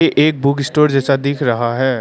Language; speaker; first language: Hindi; non-native, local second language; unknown